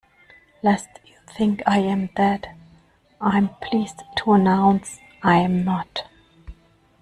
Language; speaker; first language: English; non-native, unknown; German